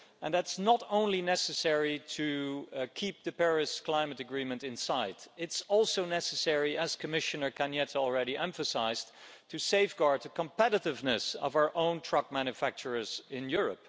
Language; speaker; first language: English; non-native, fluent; Dutch